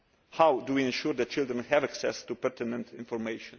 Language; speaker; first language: English; non-native, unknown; Slovenian